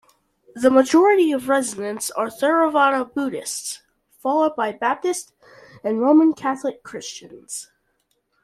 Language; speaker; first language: English; native; English